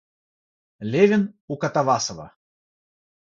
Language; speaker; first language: Russian; non-native, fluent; Georgian